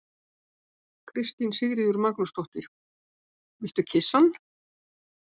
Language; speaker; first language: Icelandic; native; Icelandic